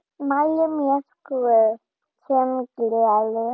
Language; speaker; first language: Icelandic; non-native, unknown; German